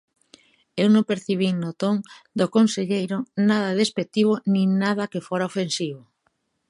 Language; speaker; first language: Galician; native; Galician